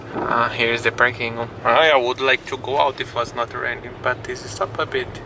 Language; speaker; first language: English; non-native, learner; Portuguese